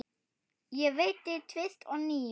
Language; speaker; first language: Icelandic; non-native, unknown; German